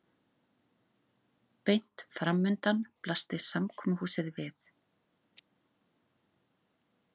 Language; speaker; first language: Icelandic; native; Icelandic